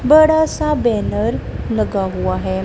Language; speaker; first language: Hindi; non-native, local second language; Punjabi